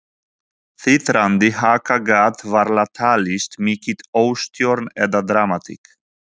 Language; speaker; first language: Icelandic; non-native, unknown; Polish